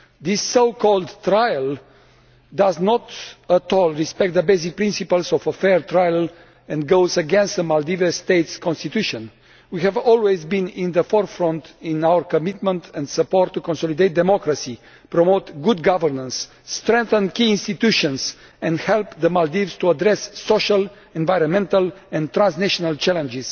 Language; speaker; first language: English; non-native, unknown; Romanian